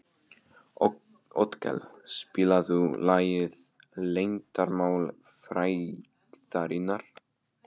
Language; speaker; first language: Icelandic; non-native, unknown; Polish